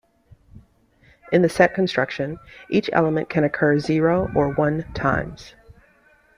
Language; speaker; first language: English; native; English